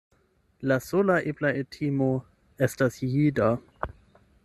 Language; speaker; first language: Esperanto; non-native, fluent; German